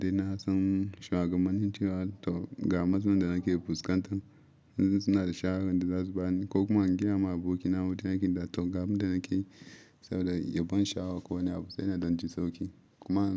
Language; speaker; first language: Hausa; non-native, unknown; Yoruba